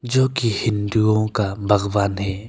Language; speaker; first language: Hindi; early bilingual, other home language; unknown